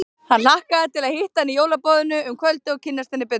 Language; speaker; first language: Icelandic; native; Icelandic